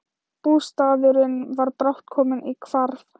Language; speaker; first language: Icelandic; non-native, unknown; Thai